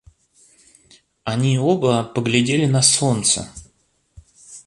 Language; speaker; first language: Russian; native; Russian